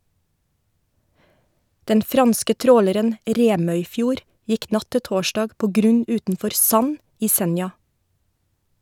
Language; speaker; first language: Norwegian; native; Norwegian